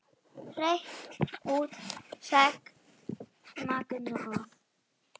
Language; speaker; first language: Icelandic; non-native, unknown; Polish